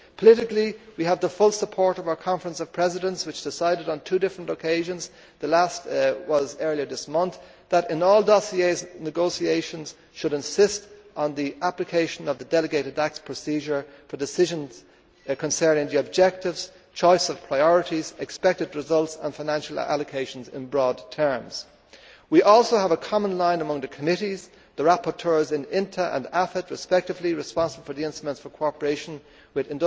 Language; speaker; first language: English; native; English